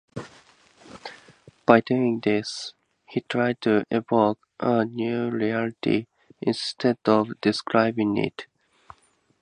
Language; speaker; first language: English; native; English